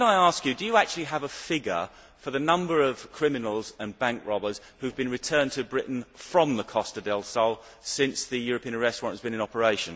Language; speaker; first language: English; native; English